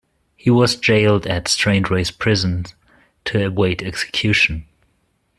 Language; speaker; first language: English; non-native, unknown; German